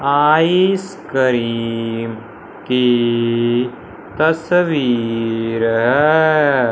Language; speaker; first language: Hindi; non-native, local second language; Punjabi